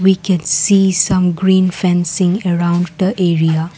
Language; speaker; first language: English; non-native, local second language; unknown